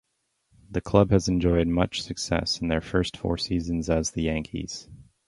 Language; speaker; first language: English; native; English